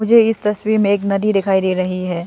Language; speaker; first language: Hindi; non-native, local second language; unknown